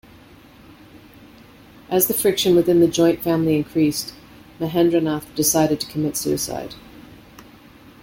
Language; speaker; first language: English; native; English